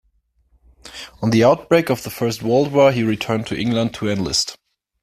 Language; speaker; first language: English; non-native, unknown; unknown